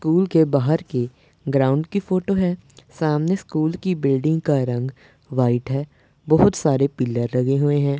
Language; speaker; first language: Hindi; non-native, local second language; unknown